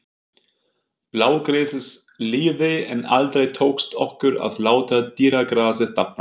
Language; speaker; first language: Icelandic; non-native, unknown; German